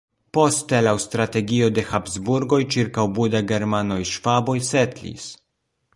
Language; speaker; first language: Esperanto; non-native, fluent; Polish